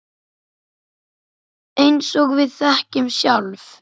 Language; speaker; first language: Icelandic; native; Icelandic